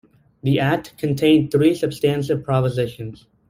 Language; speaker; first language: English; native; English